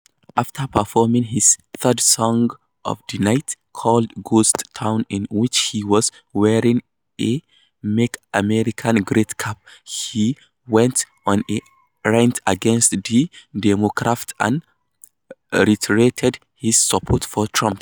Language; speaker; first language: English; non-native, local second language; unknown